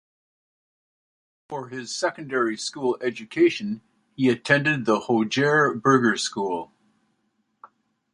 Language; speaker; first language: English; native; English